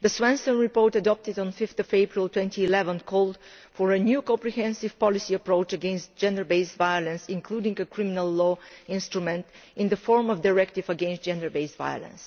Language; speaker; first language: English; non-native, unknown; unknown